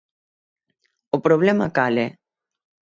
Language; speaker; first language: Galician; native; Galician